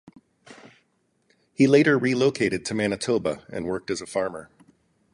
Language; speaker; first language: English; native; English